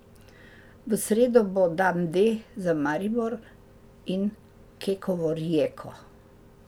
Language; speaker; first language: Slovenian; native; Slovenian